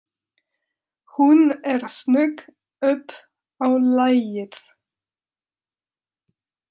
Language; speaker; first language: Icelandic; non-native, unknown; French